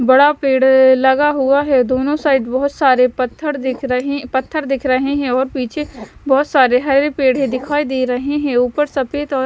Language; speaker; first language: Hindi; non-native, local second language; Punjabi